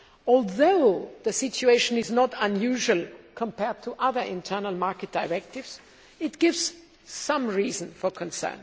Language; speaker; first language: English; non-native, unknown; German